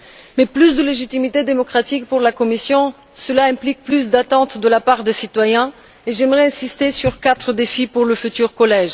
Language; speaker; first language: French; non-native, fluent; Bulgarian